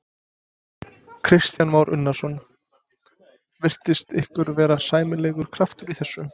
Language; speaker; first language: Icelandic; non-native, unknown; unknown